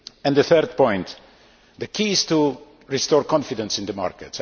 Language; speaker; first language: English; non-native, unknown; Polish